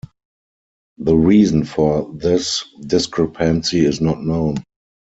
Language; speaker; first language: English; non-native, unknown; German